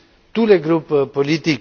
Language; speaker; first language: French; non-native, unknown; Romanian